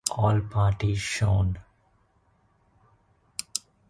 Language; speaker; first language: English; non-native, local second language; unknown